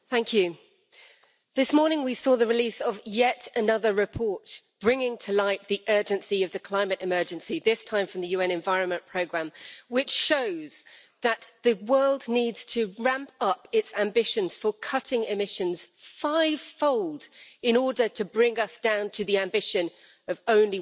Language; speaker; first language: English; native; English